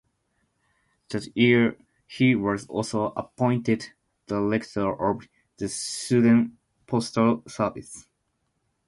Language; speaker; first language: English; non-native, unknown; Japanese